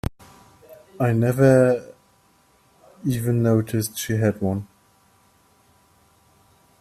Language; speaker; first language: English; non-native, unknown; German